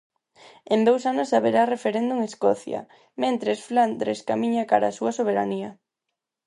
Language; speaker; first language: Galician; non-native, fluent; Spanish